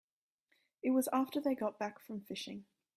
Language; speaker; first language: English; native; English